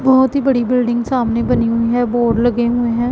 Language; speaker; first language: Hindi; non-native, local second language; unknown